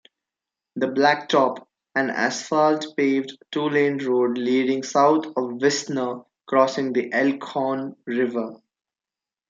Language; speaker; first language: English; non-native, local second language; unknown